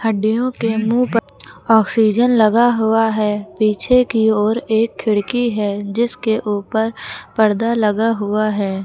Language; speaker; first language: Hindi; native; Hindi